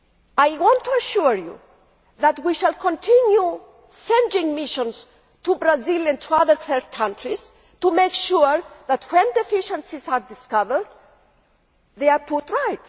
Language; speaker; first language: English; non-native, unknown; Greek